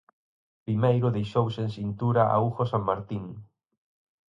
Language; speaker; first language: Galician; native; Galician